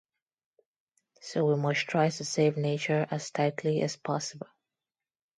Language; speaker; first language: English; non-native, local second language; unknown